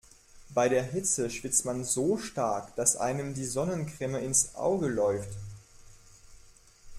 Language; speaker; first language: German; non-native, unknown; French